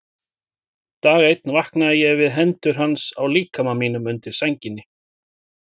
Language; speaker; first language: Icelandic; native; Icelandic